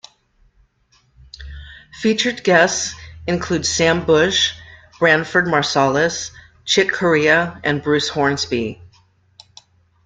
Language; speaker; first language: English; native; English